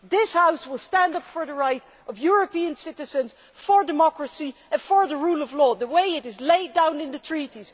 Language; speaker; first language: English; non-native, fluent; Dutch